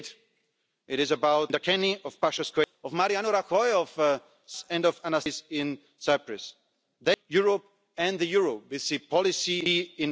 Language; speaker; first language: English; non-native, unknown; German